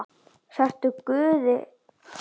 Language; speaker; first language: Icelandic; native; Icelandic